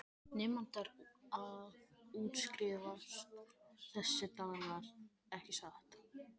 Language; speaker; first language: Icelandic; native; Icelandic